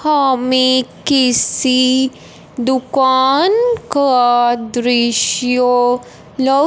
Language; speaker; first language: Hindi; non-native, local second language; Punjabi